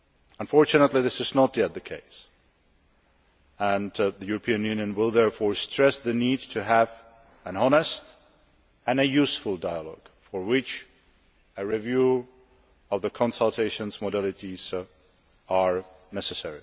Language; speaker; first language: English; non-native, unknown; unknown